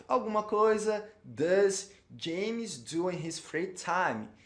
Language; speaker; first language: English; non-native, fluent; Portuguese